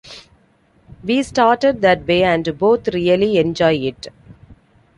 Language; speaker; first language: English; non-native, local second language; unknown